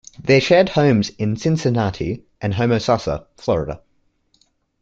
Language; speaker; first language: English; native; English